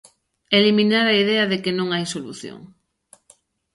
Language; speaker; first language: Galician; native; Galician